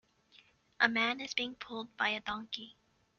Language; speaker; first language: English; native; English